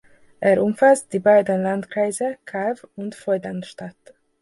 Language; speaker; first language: German; non-native, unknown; Hungarian